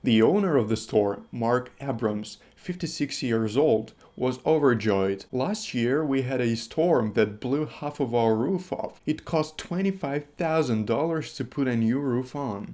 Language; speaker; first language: English; non-native, fluent; Russian